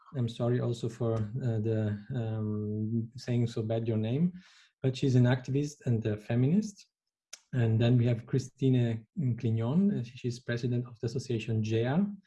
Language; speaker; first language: English; non-native, fluent; Italian